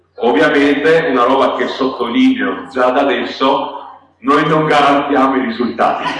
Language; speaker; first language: Italian; non-native, fluent; Polish